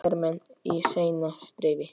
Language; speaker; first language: Icelandic; non-native, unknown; Polish